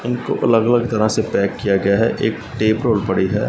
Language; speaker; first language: Hindi; non-native, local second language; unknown